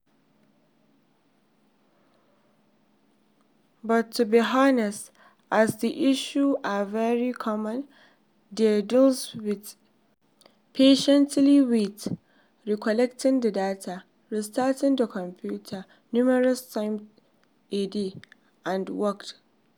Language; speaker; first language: English; non-native, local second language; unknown